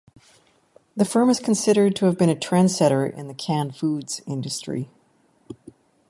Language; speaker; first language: English; native; English